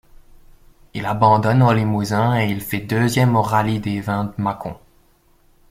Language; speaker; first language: French; native; French